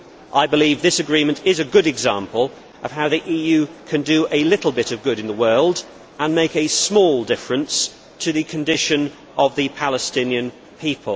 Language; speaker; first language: English; native; English